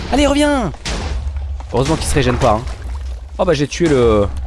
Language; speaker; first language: French; native; French